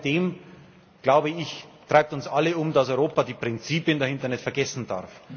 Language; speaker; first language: German; native; German